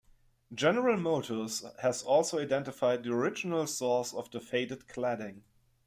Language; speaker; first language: English; non-native, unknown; German